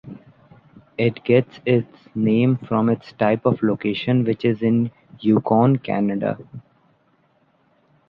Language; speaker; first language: English; non-native, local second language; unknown